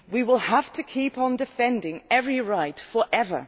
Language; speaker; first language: English; non-native, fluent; Dutch